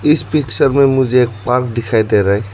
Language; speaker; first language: Hindi; non-native, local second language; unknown